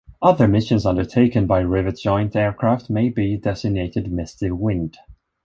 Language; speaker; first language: English; non-native, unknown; Swedish